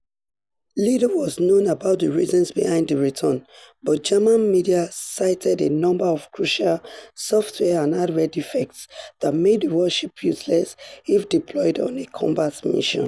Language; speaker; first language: English; non-native, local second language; Yoruba